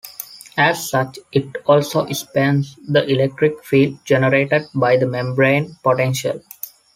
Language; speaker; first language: English; non-native, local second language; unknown